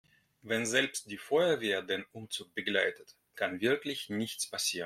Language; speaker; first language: German; non-native, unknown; Russian